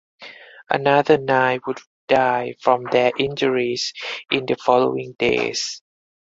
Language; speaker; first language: English; non-native, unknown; Thai